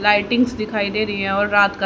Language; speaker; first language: Hindi; native; Hindi